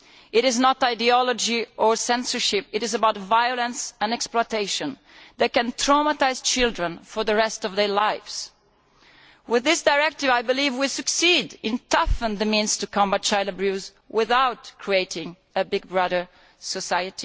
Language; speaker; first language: English; non-native, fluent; Italian